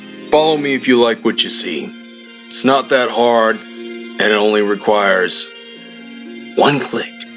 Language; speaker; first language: English; native; English